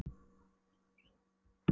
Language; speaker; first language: Icelandic; non-native, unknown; Polish